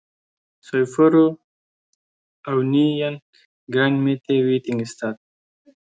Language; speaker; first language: Icelandic; non-native, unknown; Persian